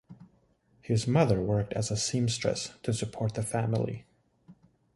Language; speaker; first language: English; native; English